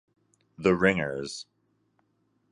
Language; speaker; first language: English; native; English